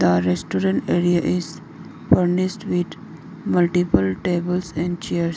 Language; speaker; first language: English; non-native, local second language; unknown